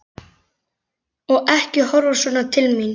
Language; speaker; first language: Icelandic; native; Icelandic